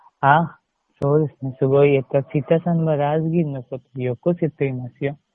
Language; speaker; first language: Japanese; non-native, learner; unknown